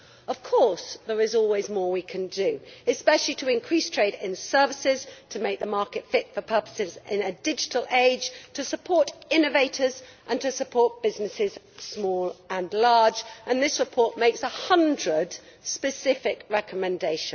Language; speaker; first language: English; native; English